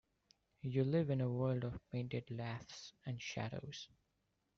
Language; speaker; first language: English; non-native, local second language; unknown